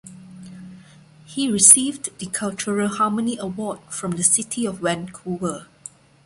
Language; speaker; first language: English; non-native, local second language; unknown